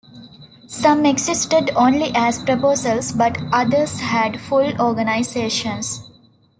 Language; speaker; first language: English; non-native, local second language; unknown